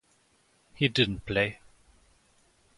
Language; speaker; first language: English; non-native, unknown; German